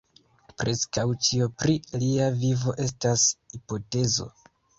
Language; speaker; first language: Esperanto; non-native, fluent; Kinyarwanda